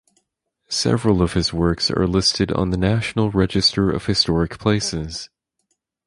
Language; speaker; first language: English; native; English